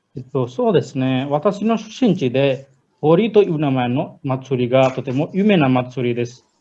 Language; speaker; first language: Japanese; non-native, learner; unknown